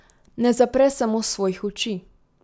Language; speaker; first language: Slovenian; native; Slovenian